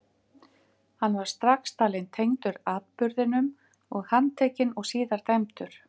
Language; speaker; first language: Icelandic; native; Icelandic